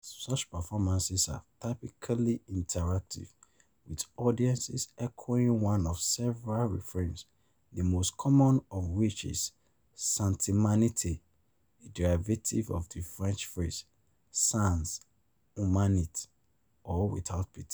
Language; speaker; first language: English; non-native, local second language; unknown